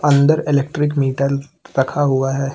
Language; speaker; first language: Hindi; native; Hindi